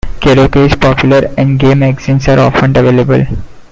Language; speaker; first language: English; non-native, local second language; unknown